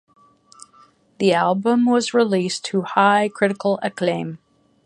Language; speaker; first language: English; native; English